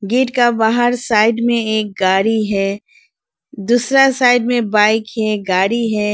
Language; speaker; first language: Hindi; non-native, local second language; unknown